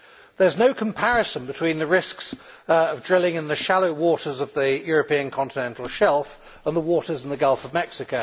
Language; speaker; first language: English; native; English